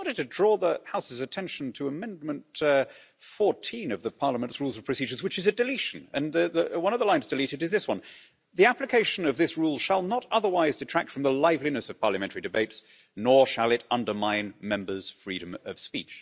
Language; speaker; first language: English; native; English